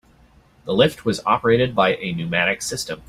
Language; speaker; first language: English; native; English